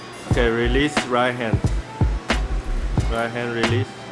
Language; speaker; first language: English; non-native, fluent; Chinese